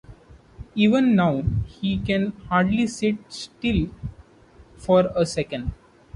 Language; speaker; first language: English; non-native, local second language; Marathi